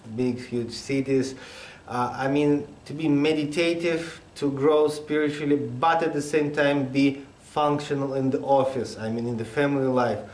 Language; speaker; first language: English; non-native, fluent; Russian